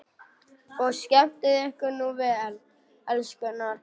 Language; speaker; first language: Icelandic; non-native, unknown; German